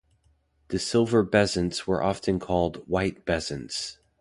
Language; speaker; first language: English; native; English